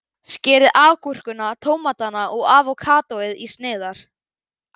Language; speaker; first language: Icelandic; native; Icelandic